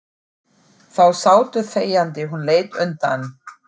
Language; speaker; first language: Icelandic; non-native, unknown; German